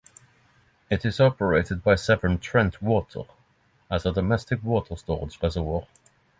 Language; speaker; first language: English; non-native, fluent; Norwegian